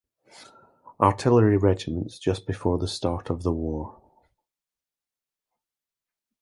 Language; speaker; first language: English; native; English